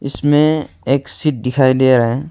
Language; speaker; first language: Hindi; non-native, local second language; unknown